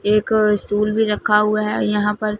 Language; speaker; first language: Hindi; non-native, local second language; Punjabi